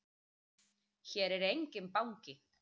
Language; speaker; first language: Icelandic; native; Icelandic